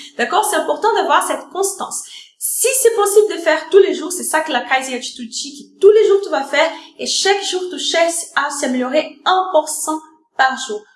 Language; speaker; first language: French; non-native, fluent; Portuguese